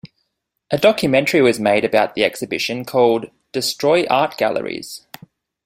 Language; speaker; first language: English; native; English